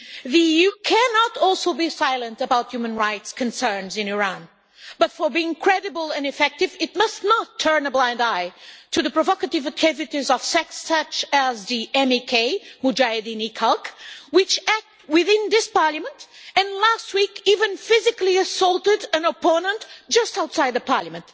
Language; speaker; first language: English; non-native, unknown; Portuguese